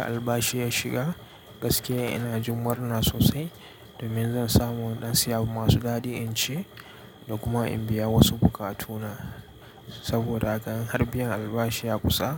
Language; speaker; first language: Hausa; native; Hausa